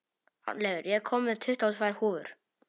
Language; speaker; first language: Icelandic; non-native, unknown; Polish